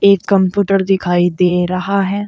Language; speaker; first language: Hindi; native; Hindi